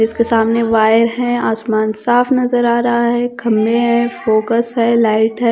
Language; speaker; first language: Hindi; non-native, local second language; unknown